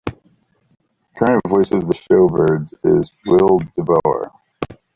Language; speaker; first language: English; native; English